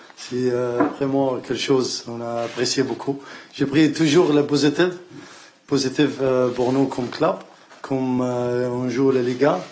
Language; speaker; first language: French; non-native, learner; Arabic